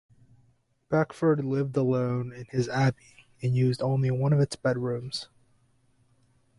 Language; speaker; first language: English; non-native, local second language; Cantonese